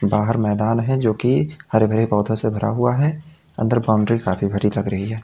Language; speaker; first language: Hindi; native; Hindi